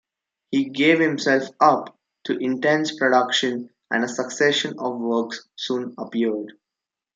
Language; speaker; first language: English; non-native, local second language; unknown